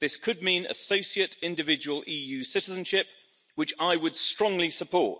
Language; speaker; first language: English; native; English